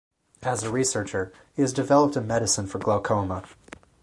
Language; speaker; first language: English; native; English